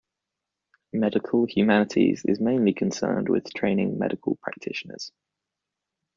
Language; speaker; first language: English; native; English